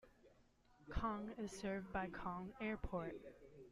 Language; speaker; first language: English; native; English